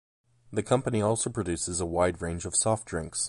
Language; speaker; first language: English; native; English